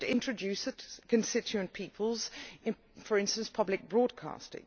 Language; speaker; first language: English; non-native, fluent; Dutch